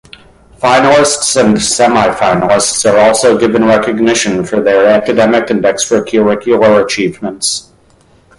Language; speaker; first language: English; native; English